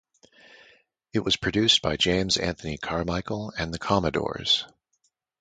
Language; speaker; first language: English; native; English